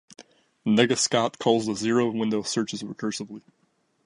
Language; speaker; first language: English; native; English